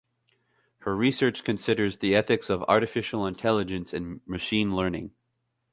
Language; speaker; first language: English; native; English